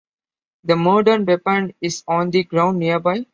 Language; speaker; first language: English; non-native, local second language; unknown